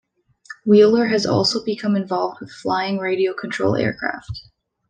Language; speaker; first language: English; native; English